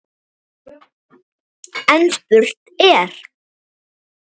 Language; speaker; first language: Icelandic; native; Icelandic